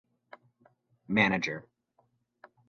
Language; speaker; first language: English; native; English